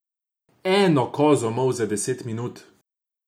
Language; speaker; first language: Slovenian; non-native, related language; Croatian